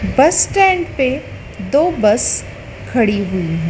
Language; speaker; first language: Hindi; native; Hindi